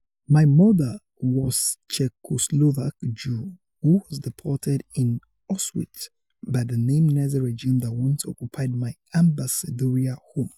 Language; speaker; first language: English; non-native, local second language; Yoruba